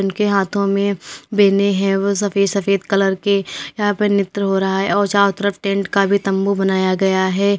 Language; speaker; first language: Hindi; native; Hindi